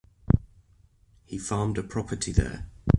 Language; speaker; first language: English; native; English